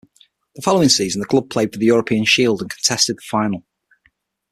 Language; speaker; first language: English; native; English